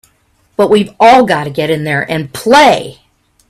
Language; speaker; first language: English; native; English